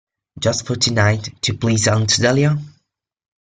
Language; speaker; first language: English; non-native, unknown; Italian